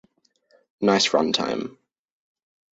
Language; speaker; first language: English; native; English